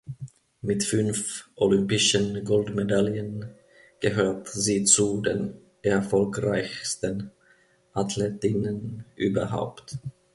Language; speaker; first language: German; non-native, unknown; Finnish